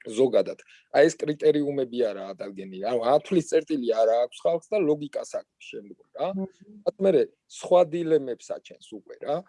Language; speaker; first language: Georgian; native; Georgian